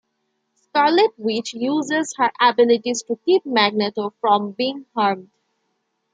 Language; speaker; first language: English; non-native, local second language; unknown